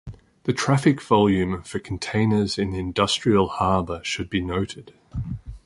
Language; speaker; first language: English; native; English